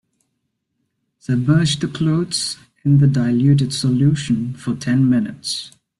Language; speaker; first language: English; non-native, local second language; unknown